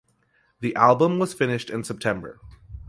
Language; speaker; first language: English; native; English